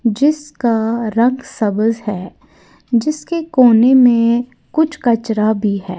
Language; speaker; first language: Hindi; native; Hindi